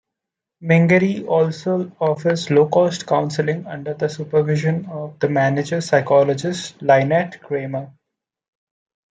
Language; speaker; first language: English; non-native, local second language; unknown